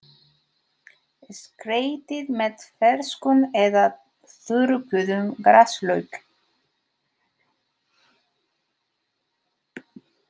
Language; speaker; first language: Icelandic; non-native, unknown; Spanish